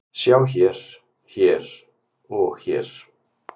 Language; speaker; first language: Icelandic; native; Icelandic